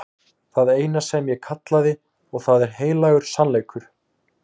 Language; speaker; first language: Icelandic; native; Icelandic